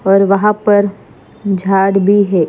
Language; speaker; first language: Hindi; non-native, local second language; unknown